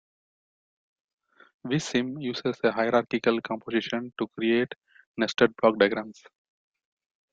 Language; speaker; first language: English; non-native, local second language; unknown